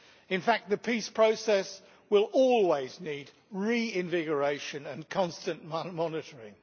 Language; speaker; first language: English; native; English